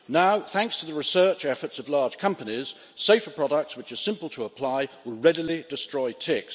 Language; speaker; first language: English; native; English